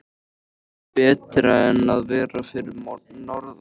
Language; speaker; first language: Icelandic; native; Icelandic